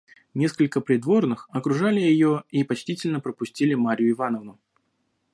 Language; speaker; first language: Russian; native; Russian